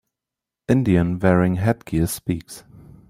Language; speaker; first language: English; non-native, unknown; German